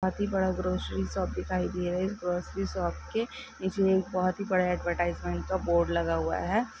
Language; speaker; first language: Hindi; non-native, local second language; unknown